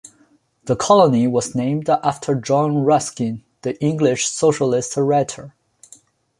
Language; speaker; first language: English; non-native, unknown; Chinese